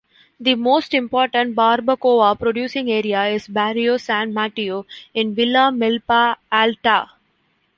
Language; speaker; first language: English; non-native, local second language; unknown